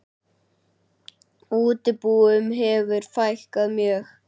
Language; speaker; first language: Icelandic; native; Icelandic